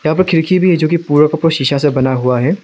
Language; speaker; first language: Hindi; non-native, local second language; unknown